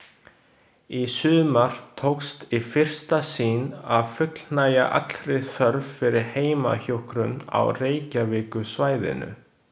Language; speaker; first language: Icelandic; non-native, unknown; Chinese